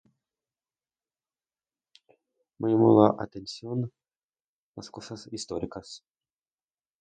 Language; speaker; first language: Spanish; non-native, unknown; Russian